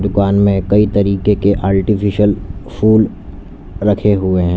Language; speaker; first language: Hindi; native; Hindi